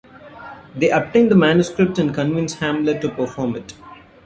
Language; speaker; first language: English; non-native, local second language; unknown